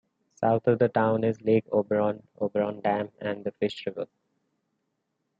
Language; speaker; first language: English; non-native, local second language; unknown